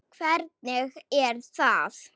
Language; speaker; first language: Icelandic; non-native, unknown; Slovak